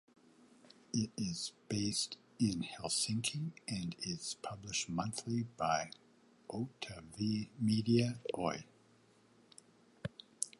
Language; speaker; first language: English; native; English